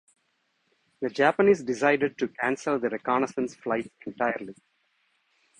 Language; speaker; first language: English; non-native, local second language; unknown